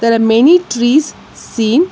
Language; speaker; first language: English; non-native, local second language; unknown